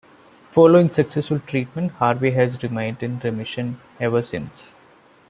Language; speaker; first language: English; non-native, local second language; Malayalam